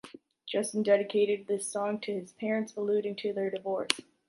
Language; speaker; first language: English; native; English